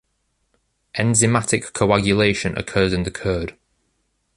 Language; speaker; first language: English; native; English